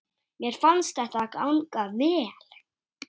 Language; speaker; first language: Icelandic; native; Icelandic